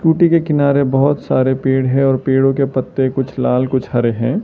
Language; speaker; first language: Hindi; non-native, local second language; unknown